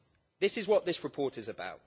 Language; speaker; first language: English; native; English